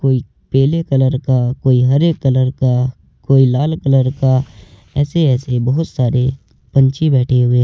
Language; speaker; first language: Hindi; native; Hindi